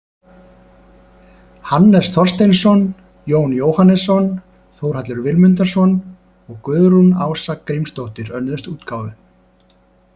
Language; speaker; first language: Icelandic; native; Icelandic